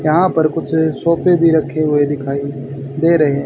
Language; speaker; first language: Hindi; native; Hindi